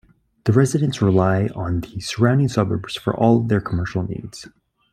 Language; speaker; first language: English; native; English